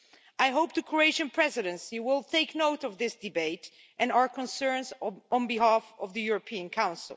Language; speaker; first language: English; non-native, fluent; Dutch